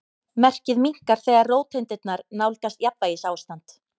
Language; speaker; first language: Icelandic; native; Icelandic